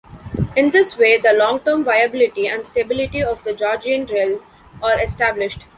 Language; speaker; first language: English; non-native, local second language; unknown